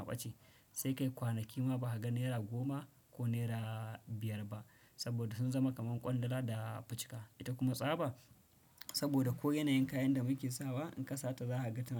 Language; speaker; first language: Hausa; non-native, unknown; Fula